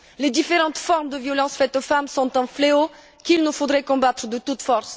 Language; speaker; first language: French; non-native, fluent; Bulgarian